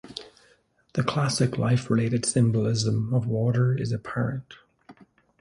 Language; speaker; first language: English; native; English